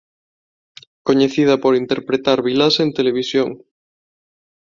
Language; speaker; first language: Galician; non-native, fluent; Spanish